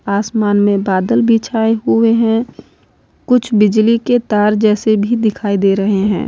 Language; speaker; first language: Hindi; native; Hindi